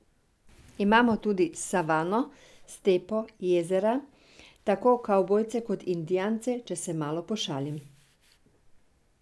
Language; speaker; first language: Slovenian; non-native, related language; Serbian